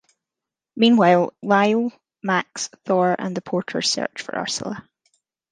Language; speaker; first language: English; native; English